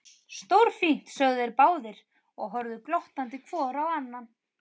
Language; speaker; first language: Icelandic; native; Icelandic